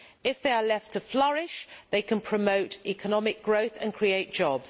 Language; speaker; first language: English; native; English